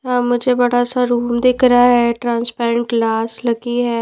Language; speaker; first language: Hindi; non-native, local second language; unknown